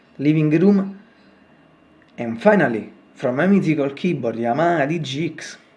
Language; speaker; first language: English; non-native, fluent; Italian